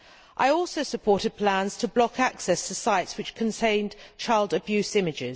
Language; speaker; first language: English; native; English